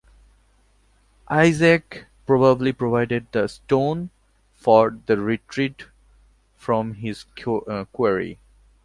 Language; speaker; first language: English; non-native, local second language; Bangla